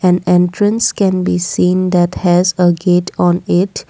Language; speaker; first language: English; non-native, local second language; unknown